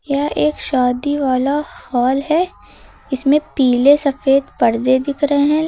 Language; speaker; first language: Hindi; native; Hindi